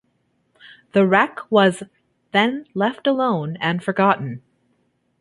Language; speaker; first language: English; native; English